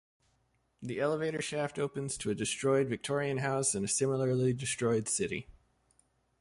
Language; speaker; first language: English; native; English